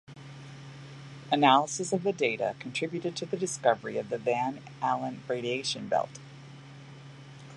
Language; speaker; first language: English; native; English